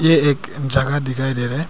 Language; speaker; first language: Hindi; non-native, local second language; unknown